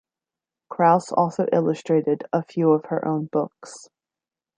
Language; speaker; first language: English; native; English